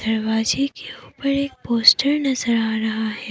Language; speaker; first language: Hindi; non-native, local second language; Assamese